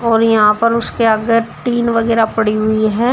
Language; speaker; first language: Hindi; native; Hindi